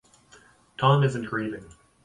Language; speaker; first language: English; native; English